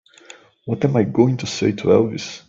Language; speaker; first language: English; native; English